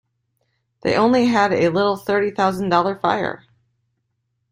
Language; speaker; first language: English; native; English